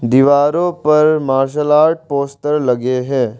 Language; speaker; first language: Hindi; non-native, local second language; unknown